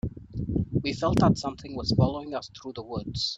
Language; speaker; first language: English; non-native, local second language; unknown